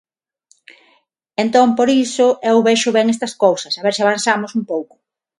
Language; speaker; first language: Galician; non-native, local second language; Spanish